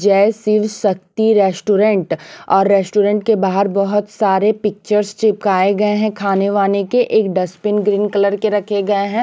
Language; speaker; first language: Hindi; non-native, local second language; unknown